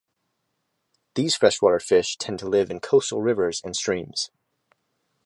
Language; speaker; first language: English; native; English